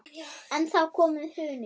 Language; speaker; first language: Icelandic; non-native, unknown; German